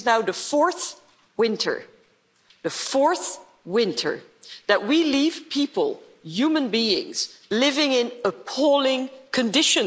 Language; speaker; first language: English; non-native, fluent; Dutch